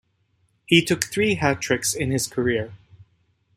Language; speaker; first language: English; native; English